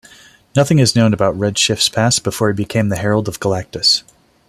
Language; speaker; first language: English; non-native, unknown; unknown